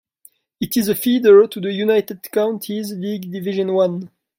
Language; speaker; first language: English; non-native, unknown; French